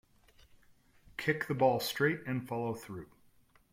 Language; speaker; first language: English; native; English